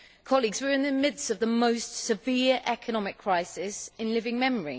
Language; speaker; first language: English; native; English